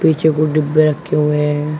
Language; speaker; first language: Hindi; native; Hindi